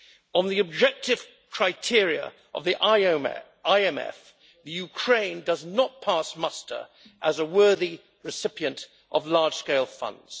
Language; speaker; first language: English; native; English